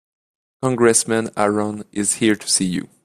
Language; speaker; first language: English; native; English